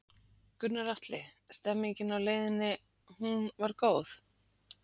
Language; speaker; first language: Icelandic; native; Icelandic